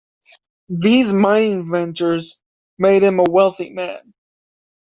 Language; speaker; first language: English; native; English